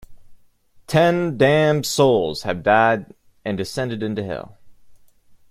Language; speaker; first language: English; native; English